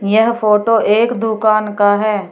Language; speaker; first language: Hindi; native; Hindi